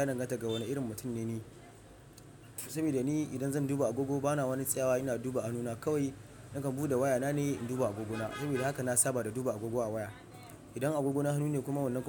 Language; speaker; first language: Hausa; non-native, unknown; Yoruba